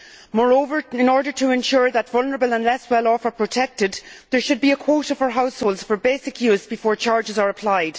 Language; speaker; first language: English; native; English